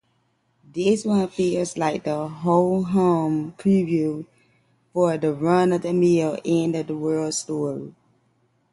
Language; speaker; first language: English; native; English